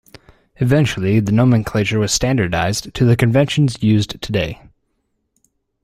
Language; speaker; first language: English; native; English